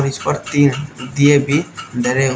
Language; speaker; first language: Hindi; native; Hindi